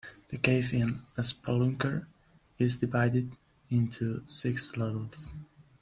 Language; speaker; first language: English; non-native, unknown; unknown